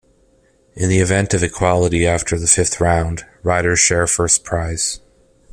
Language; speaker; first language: English; native; English